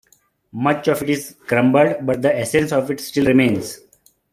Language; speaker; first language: English; non-native, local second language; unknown